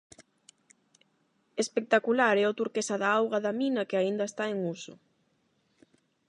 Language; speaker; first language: Galician; non-native, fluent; Spanish